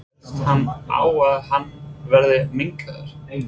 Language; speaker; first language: Icelandic; non-native, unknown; English